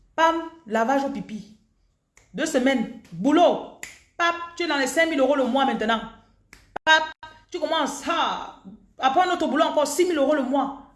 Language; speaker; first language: French; non-native, local second language; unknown